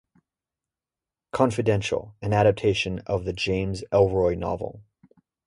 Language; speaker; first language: English; native; English